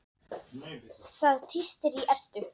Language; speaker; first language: Icelandic; non-native, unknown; Dutch